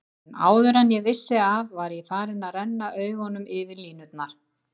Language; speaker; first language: Icelandic; native; Icelandic